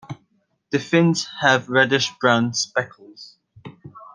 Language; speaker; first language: English; non-native, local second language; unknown